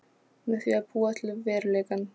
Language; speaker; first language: Icelandic; non-native, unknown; Polish